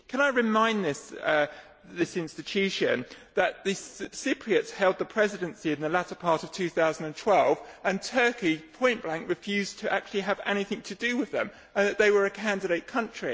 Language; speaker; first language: English; native; English